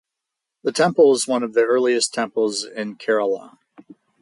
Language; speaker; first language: English; native; English